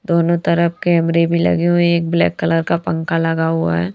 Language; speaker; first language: Hindi; native; Hindi